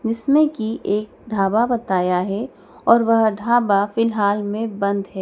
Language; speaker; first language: Hindi; native; Hindi